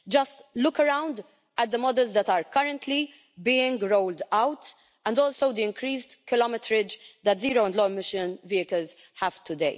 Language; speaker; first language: English; non-native, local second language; Maltese